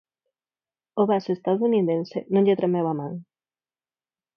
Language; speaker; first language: Galician; non-native, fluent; Spanish